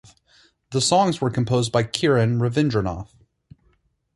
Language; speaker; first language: English; native; English